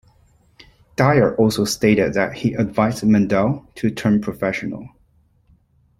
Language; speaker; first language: English; non-native, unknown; Chinese